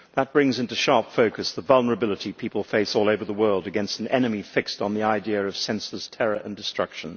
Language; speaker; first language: English; native; English